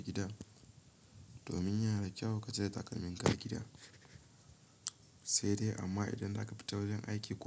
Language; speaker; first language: Hausa; native; Hausa